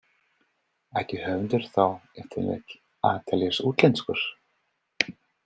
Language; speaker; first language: Icelandic; non-native, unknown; English